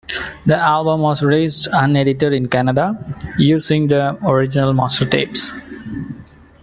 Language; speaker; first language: English; non-native, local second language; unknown